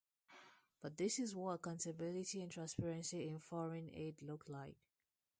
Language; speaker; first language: English; non-native, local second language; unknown